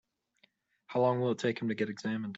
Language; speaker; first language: English; native; English